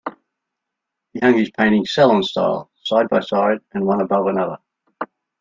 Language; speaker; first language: English; native; English